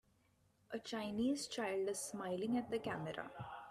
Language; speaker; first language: English; non-native, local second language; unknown